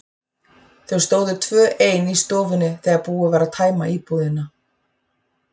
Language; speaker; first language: Icelandic; native; Icelandic